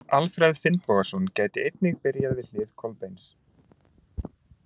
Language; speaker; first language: Icelandic; native; Icelandic